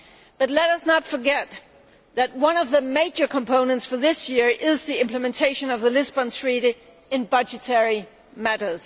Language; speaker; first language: English; non-native, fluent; Danish